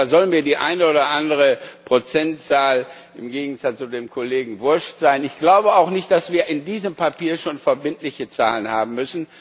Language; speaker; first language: German; non-native, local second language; Luxembourgish